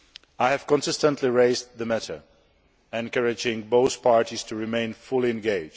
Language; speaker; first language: English; non-native, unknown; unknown